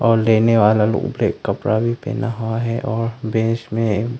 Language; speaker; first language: Hindi; non-native, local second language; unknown